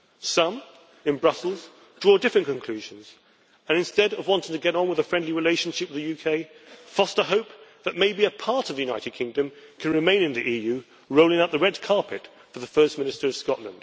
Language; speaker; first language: English; native; English